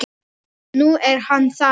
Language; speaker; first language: Icelandic; non-native, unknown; Polish